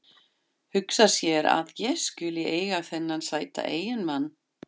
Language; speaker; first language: Icelandic; non-native, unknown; German